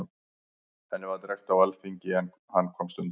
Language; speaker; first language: Icelandic; native; Icelandic